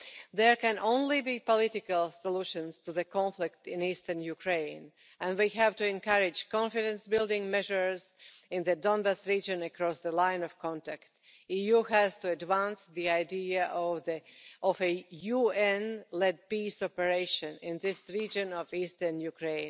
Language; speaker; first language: English; non-native, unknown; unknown